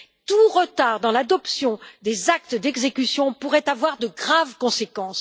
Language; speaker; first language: French; native; French